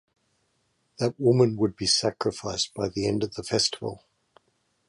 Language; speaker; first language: English; native; English